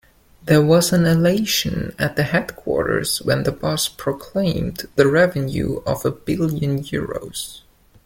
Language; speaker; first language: English; non-native, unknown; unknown